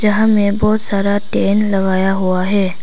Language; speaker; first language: Hindi; non-native, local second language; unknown